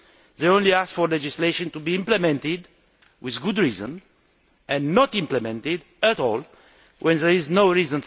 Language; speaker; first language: English; non-native, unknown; Romanian